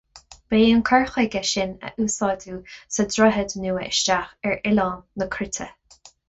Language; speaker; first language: Irish; non-native, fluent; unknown